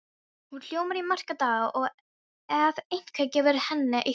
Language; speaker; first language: Icelandic; non-native, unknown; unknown